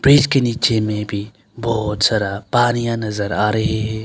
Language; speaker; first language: Hindi; early bilingual, other home language; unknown